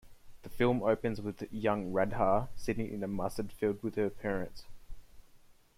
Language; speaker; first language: English; native; English